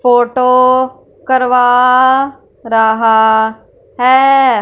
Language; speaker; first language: Hindi; non-native, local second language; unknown